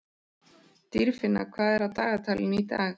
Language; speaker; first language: Icelandic; native; Icelandic